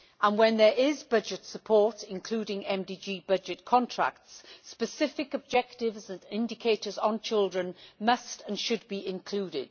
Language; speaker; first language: English; native; English